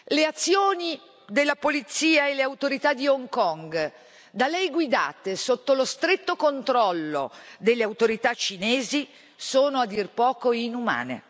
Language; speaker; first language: Italian; native; Italian